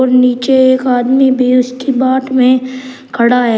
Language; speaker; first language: Hindi; native; Hindi